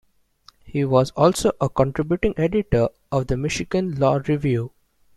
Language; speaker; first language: English; non-native, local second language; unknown